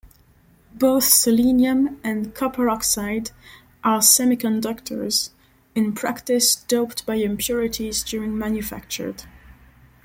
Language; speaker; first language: English; non-native, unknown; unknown